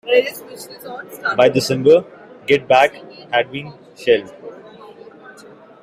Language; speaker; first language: English; non-native, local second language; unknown